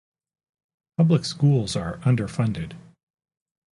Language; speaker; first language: English; native; English